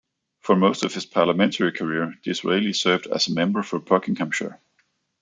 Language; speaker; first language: English; non-native, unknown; Danish